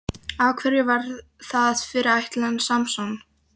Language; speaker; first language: Icelandic; non-native, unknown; Polish